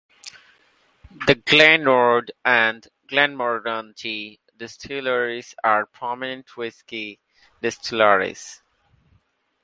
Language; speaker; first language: English; non-native, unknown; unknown